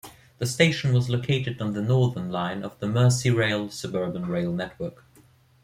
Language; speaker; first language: English; non-native, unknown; German